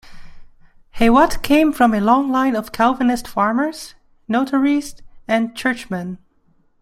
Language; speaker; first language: English; non-native, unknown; Chinese